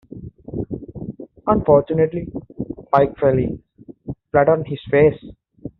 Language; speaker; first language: English; native; English